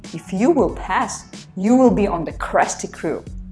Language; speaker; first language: English; non-native, fluent; Russian